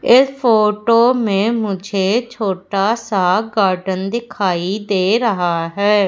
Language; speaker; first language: Hindi; native; Hindi